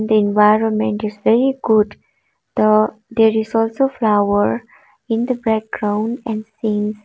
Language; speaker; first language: English; non-native, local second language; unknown